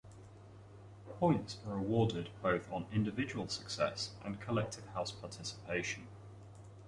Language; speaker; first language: English; native; English